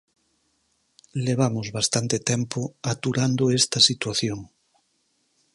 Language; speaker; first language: Galician; native; Galician